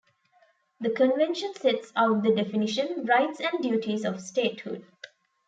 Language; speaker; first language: English; non-native, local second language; Tamil